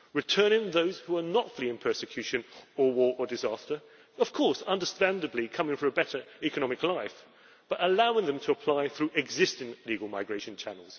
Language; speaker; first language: English; native; English